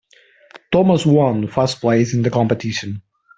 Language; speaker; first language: English; non-native, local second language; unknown